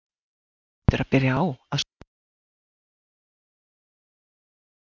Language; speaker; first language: Icelandic; native; Icelandic